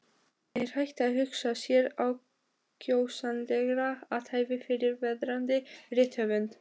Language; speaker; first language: Icelandic; non-native, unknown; Albanian